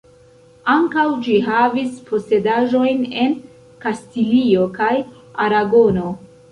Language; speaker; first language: Esperanto; non-native, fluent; Central Kurdish